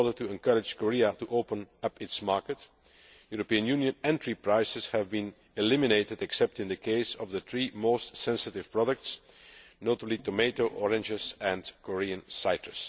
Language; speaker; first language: English; non-native, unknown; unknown